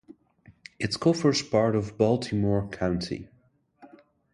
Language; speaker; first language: English; non-native, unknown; Dutch